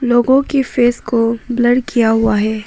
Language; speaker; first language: Hindi; non-native, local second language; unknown